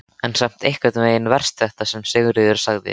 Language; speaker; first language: Icelandic; native; Icelandic